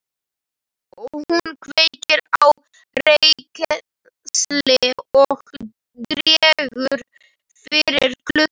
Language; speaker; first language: Icelandic; non-native, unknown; Slovak